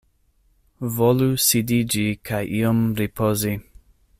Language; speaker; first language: Esperanto; non-native, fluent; English